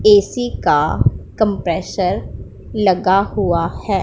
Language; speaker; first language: Hindi; non-native, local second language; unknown